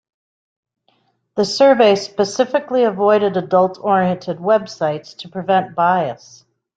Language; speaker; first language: English; native; English